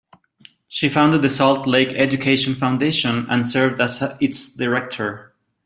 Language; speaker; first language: English; non-native, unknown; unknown